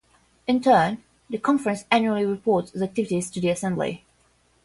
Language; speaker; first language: English; non-native, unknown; Portuguese